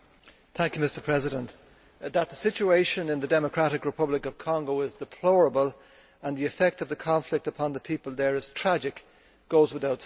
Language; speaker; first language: English; native; English